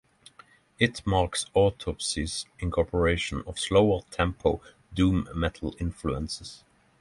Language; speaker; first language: English; non-native, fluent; Norwegian